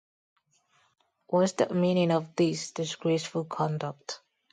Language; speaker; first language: English; non-native, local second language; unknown